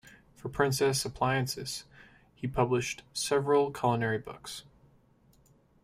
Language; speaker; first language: English; native; English